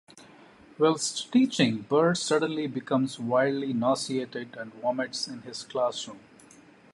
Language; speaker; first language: English; non-native, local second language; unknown